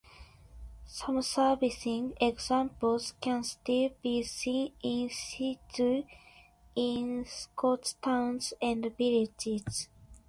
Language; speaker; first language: English; non-native, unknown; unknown